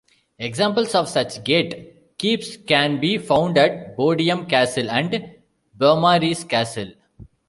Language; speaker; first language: English; non-native, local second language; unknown